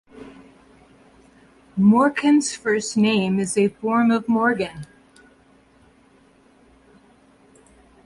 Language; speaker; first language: English; native; English